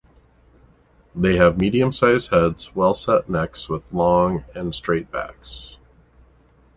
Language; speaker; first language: English; native; English